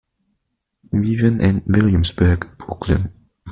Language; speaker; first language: Spanish; native; Spanish